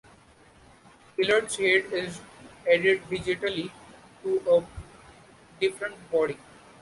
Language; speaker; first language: English; non-native, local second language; Marathi